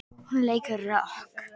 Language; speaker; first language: Icelandic; native; Icelandic